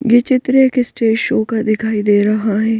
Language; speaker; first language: Hindi; native; Hindi